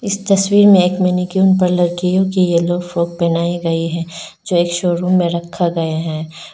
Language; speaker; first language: Hindi; non-native, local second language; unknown